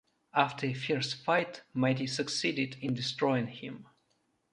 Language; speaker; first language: English; non-native, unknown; Russian